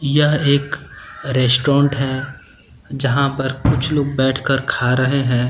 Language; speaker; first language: Hindi; native; Hindi